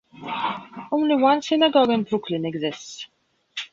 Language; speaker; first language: English; non-native, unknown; Belarusian